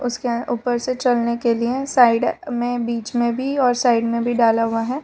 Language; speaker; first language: Hindi; non-native, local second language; Gujarati